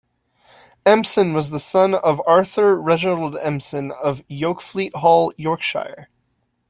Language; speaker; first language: English; native; English